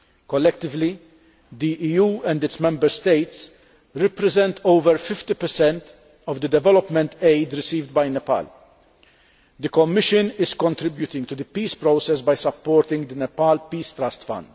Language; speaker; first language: English; non-native, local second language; Maltese